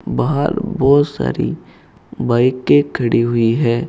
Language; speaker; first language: Hindi; native; Hindi